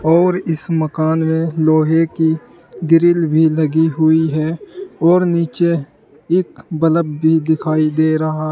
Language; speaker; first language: Hindi; native; Hindi